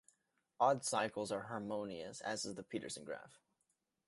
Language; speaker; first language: English; native; English